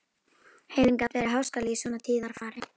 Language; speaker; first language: Icelandic; native; Icelandic